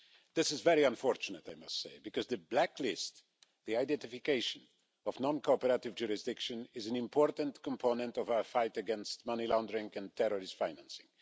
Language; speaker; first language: English; non-native, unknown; Polish